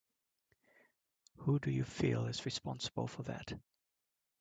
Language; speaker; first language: English; native; English